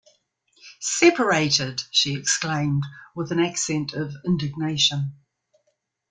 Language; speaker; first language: English; native; English